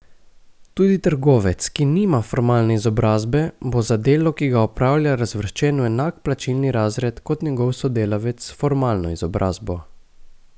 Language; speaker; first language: Slovenian; native; Slovenian